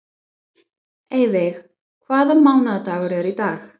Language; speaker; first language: Icelandic; non-native, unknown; English